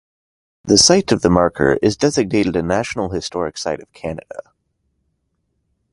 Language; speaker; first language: English; native; English